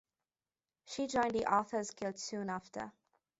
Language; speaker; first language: English; non-native, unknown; Hungarian